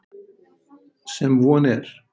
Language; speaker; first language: Icelandic; native; Icelandic